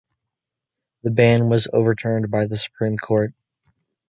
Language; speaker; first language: English; native; English